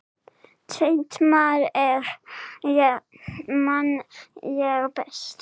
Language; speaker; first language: Icelandic; non-native, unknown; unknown